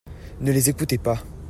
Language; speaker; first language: French; native; French